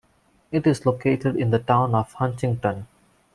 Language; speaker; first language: English; non-native, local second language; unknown